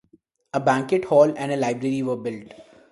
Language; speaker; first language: English; non-native, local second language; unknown